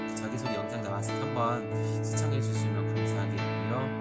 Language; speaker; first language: Korean; native; Korean